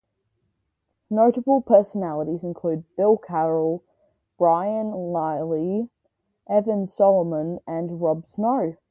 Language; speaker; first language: English; native; English